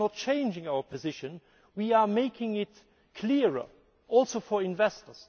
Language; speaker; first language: English; non-native, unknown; German